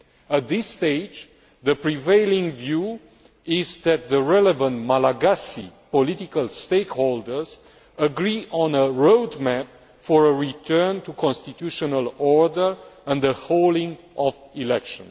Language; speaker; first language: English; non-native, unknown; Romanian